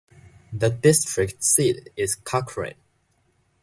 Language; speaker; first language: English; non-native, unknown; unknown